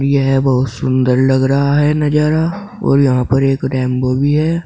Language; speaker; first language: Hindi; native; Hindi